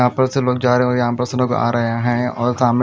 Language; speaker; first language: Hindi; non-native, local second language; Punjabi